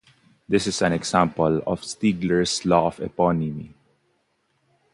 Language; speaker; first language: English; non-native, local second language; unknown